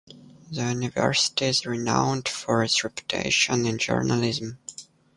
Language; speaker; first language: English; native; English